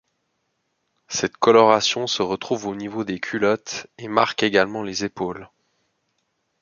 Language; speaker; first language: French; native; French